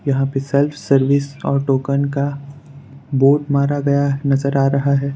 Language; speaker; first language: Hindi; non-native, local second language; Gujarati